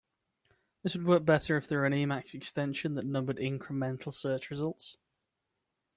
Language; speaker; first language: English; native; English